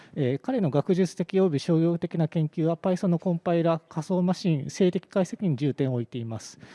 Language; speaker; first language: Japanese; native; Japanese